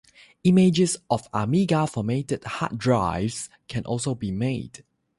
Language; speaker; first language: English; non-native, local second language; Chinese